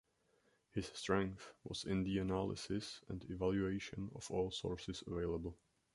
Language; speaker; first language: English; non-native, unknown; Czech